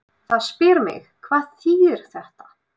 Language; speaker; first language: Icelandic; non-native, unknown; Russian